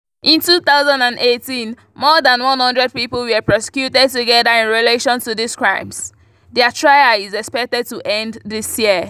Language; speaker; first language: English; non-native, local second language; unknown